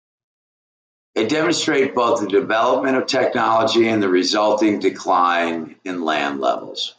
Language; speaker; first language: English; native; English